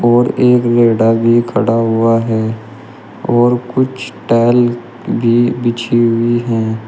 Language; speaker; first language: Hindi; native; Hindi